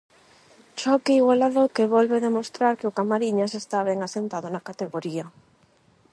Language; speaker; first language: Galician; non-native, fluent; Spanish